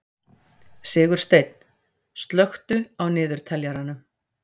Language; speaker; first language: Icelandic; native; Icelandic